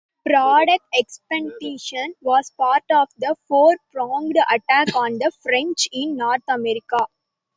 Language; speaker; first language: English; non-native, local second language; Tamil